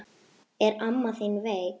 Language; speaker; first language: Icelandic; native; Icelandic